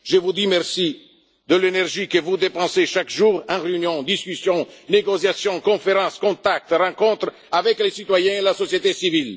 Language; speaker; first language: French; non-native, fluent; Italian